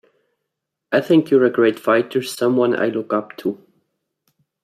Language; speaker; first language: English; non-native, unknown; German